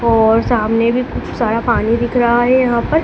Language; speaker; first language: Hindi; native; Hindi